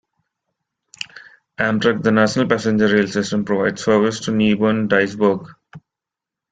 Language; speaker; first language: English; non-native, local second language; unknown